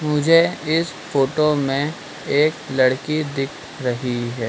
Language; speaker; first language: Hindi; native; Hindi